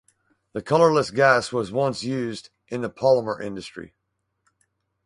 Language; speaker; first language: English; native; English